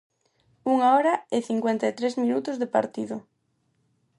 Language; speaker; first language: Galician; non-native, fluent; Spanish